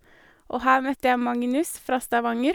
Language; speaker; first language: Norwegian; native; Norwegian